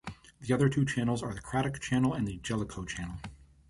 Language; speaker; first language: English; native; English